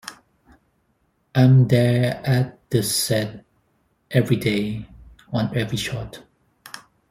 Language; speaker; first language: English; non-native, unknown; Thai